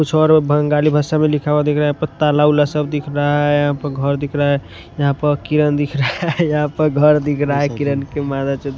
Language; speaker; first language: Hindi; non-native, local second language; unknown